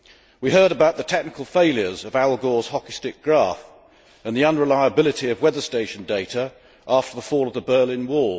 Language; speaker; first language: English; native; English